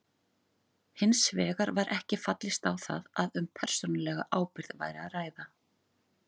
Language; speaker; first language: Icelandic; native; Icelandic